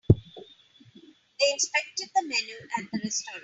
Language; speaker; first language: English; non-native, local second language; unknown